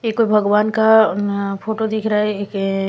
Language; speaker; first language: Hindi; non-native, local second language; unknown